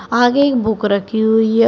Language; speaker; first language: Hindi; native; Hindi